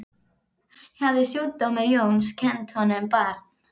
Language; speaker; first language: Icelandic; native; Icelandic